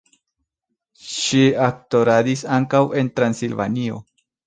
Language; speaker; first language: Esperanto; non-native, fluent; Spanish